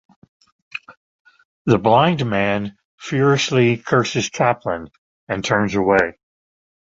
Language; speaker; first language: English; native; English